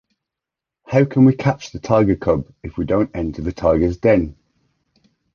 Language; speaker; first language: English; native; English